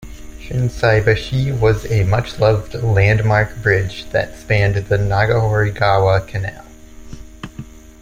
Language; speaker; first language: English; native; English